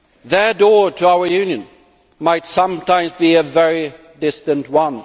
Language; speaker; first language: English; non-native, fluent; Swedish